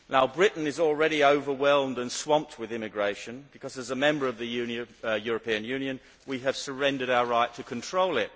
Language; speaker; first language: English; native; English